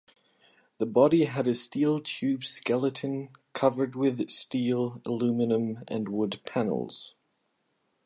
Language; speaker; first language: English; non-native, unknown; German